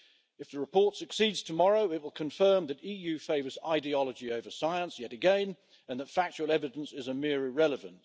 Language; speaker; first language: English; native; English